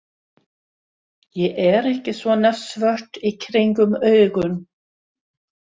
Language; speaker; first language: Icelandic; non-native, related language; Swedish